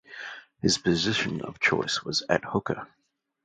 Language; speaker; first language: English; native; English